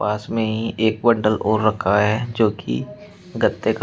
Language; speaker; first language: Hindi; native; Hindi